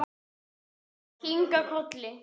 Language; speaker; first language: Icelandic; native; Icelandic